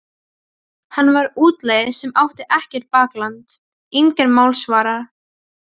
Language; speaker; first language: Icelandic; non-native, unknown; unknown